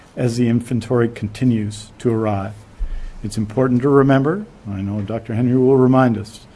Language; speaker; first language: English; native; English